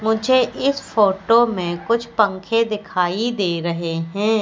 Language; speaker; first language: Hindi; native; Hindi